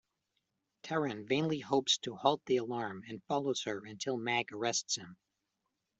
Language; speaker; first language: English; native; English